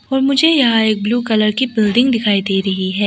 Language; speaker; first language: Hindi; non-native, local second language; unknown